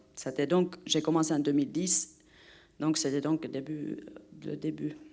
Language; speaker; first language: French; non-native, fluent; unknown